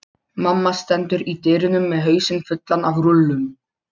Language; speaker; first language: Icelandic; non-native, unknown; Polish